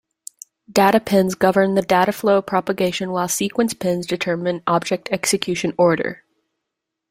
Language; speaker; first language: English; native; English